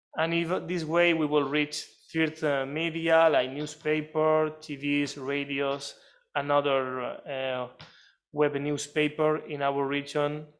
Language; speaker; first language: English; non-native, fluent; Catalan